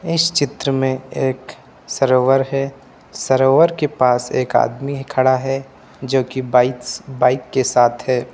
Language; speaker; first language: Hindi; native; Hindi